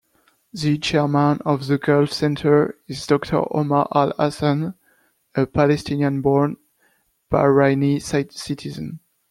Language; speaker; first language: English; non-native, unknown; French